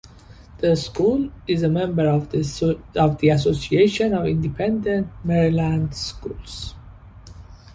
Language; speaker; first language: English; non-native, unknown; Persian